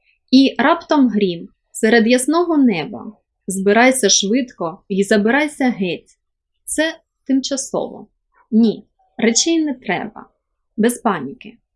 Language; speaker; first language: Ukrainian; native; Ukrainian